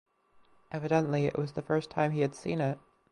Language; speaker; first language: English; native; English